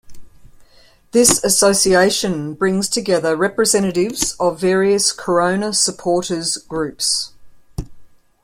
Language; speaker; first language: English; native; English